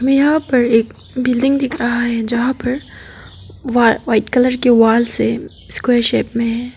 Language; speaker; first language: Hindi; non-native, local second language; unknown